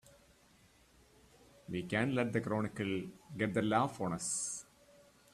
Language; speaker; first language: English; non-native, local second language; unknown